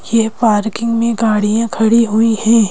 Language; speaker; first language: Hindi; native; Hindi